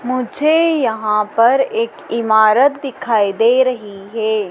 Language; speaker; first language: Hindi; native; Hindi